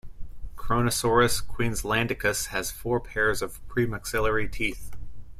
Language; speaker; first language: English; native; English